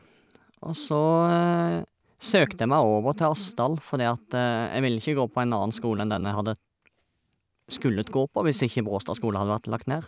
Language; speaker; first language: Norwegian; native; Norwegian